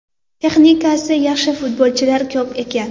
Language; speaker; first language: Uzbek; non-native, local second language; Kara-Kalpak